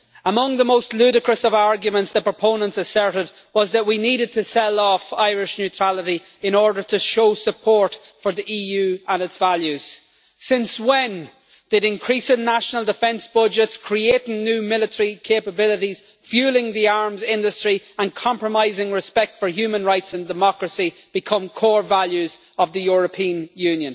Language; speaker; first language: English; native; English